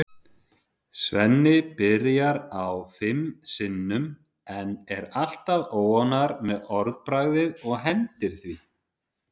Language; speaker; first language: Icelandic; native; Icelandic